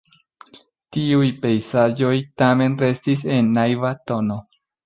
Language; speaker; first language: Esperanto; non-native, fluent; Spanish